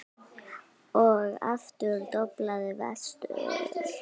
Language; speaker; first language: Icelandic; native; Icelandic